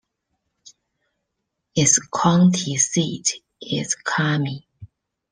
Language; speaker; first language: English; non-native, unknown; Chinese